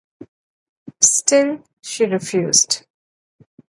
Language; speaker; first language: English; non-native, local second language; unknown